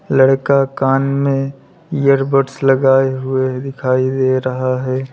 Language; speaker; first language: Hindi; native; Hindi